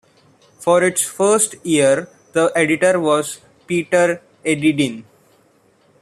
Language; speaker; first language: English; non-native, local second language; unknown